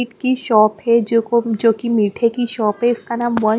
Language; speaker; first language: Hindi; non-native, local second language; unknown